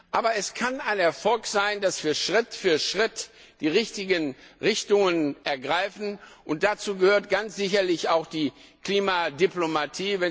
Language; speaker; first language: German; non-native, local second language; Luxembourgish